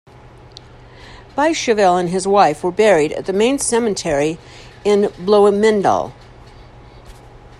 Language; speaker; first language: English; native; English